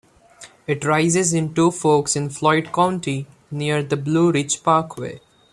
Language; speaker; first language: English; non-native, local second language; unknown